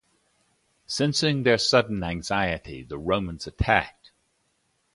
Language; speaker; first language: English; native; English